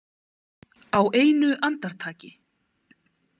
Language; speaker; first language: Icelandic; native; Icelandic